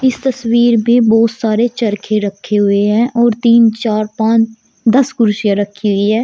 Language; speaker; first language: Hindi; native; Hindi